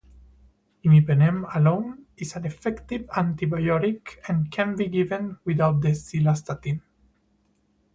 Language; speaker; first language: English; non-native, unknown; Spanish